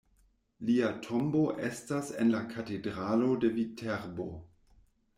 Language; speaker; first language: Esperanto; non-native, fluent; German